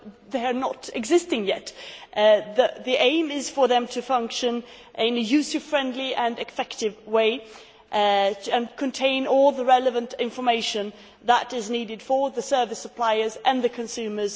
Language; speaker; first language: English; non-native, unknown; Swedish